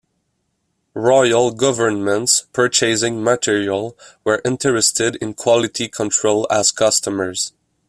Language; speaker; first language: English; non-native, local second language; French